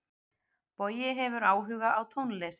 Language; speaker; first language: Icelandic; native; Icelandic